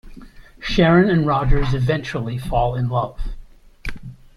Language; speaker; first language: English; native; English